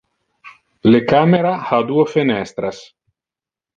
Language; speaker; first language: Interlingua; non-native, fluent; Italian